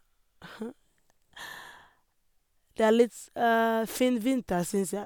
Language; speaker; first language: Norwegian; non-native, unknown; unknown